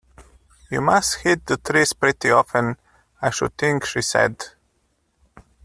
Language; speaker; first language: English; native; English